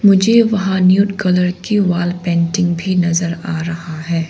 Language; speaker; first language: Hindi; non-native, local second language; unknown